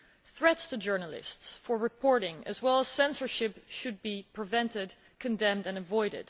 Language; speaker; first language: English; non-native, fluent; Dutch